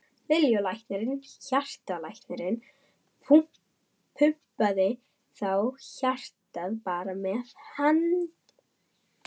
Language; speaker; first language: Icelandic; non-native, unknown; German